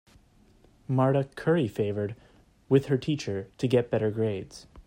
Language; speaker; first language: English; native; English